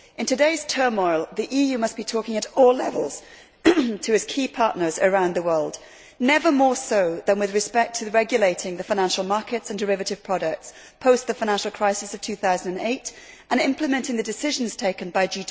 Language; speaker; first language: English; native; English